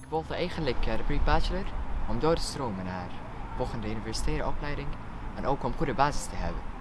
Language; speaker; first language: Dutch; non-native, fluent; Arabic